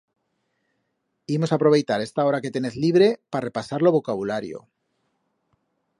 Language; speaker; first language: Aragonese; native; Aragonese